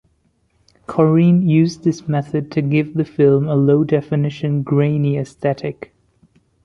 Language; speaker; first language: English; non-native, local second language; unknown